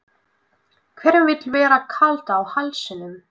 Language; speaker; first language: Icelandic; non-native, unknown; Russian